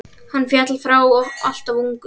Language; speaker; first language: Icelandic; native; Icelandic